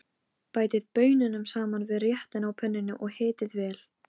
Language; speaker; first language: Icelandic; non-native, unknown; Polish